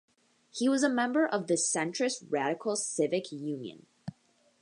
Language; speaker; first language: English; native; English